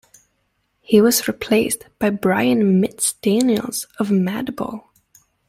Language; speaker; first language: English; native; English